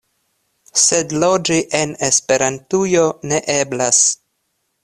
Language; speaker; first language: Esperanto; non-native, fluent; Russian